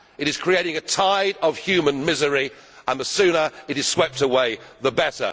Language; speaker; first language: English; native; English